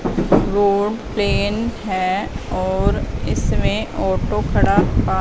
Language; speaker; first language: Hindi; non-native, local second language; Punjabi